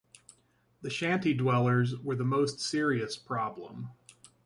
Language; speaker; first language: English; native; English